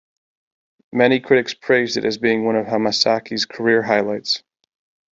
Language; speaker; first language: English; native; English